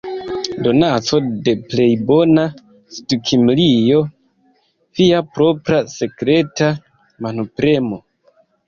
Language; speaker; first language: Esperanto; non-native, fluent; Kinyarwanda